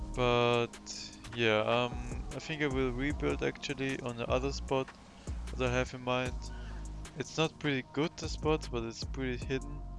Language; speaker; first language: English; non-native, fluent; German